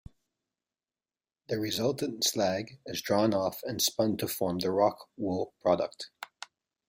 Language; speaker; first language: English; native; English